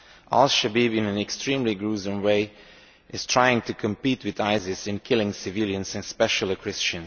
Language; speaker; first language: English; non-native, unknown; Romanian